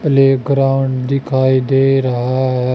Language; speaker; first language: Hindi; native; Hindi